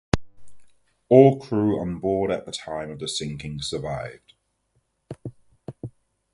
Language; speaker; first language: English; native; English